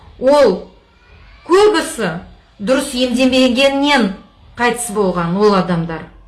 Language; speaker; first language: Kazakh; non-native, local second language; Russian